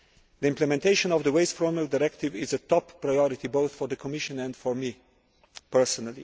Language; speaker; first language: English; non-native, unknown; Slovenian